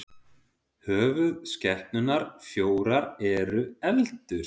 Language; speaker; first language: Icelandic; native; Icelandic